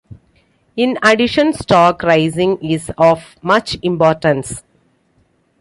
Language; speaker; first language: English; non-native, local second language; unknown